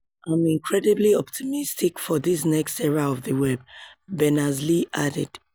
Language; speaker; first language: English; non-native, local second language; Yoruba